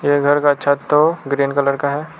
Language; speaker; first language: Hindi; non-native, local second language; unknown